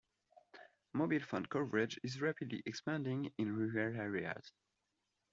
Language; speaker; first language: English; non-native, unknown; French